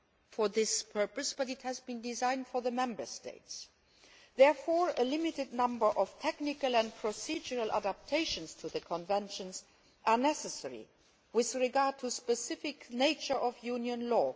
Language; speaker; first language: English; non-native, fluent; Luxembourgish